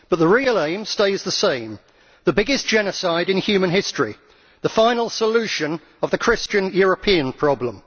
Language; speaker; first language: English; native; English